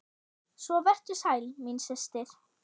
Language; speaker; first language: Icelandic; non-native, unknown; German